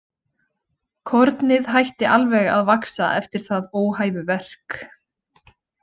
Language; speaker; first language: Icelandic; native; Icelandic